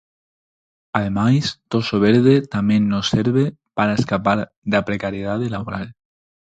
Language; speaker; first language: Galician; non-native, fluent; Spanish